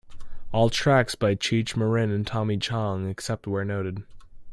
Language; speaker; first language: English; native; English